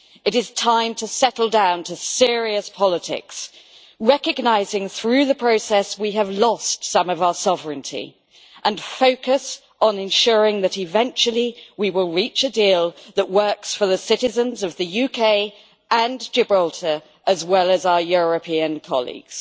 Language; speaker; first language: English; native; English